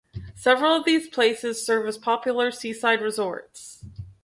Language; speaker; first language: English; native; English